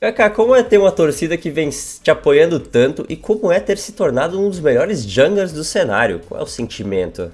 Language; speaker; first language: Portuguese; native; Portuguese